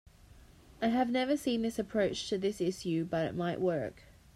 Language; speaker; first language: English; native; English